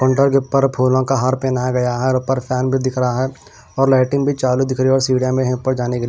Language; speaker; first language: Hindi; non-native, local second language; Punjabi